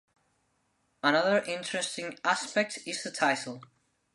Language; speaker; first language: English; non-native, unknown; Spanish